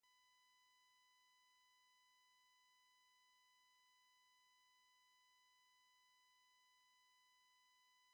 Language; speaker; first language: English; native; English